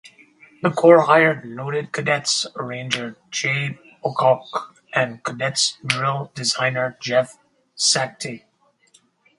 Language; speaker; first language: English; native; English